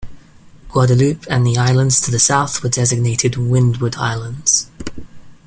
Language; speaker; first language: English; native; English